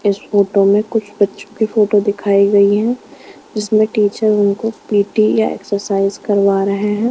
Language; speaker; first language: Hindi; non-native, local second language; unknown